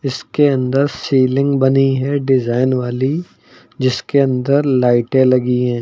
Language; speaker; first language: Hindi; native; Hindi